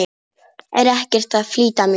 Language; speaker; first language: Icelandic; non-native, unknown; Polish